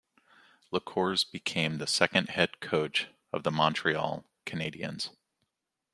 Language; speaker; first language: English; native; English